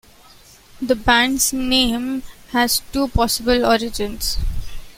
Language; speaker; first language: English; non-native, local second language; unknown